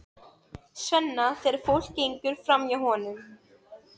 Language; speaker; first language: Icelandic; non-native, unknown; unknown